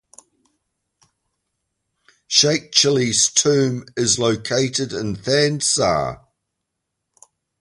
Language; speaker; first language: English; native; English